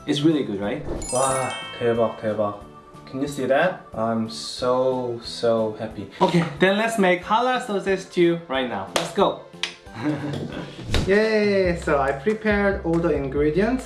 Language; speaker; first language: English; non-native, fluent; Korean